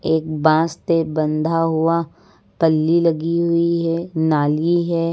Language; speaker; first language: Hindi; native; Hindi